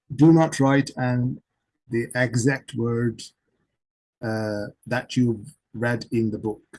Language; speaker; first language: English; non-native, local second language; Urdu